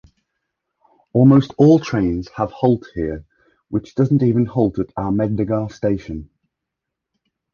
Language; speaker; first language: English; native; English